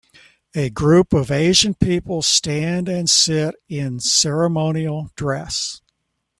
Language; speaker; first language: English; native; English